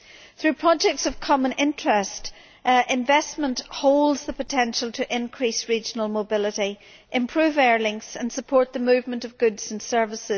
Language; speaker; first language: English; native; English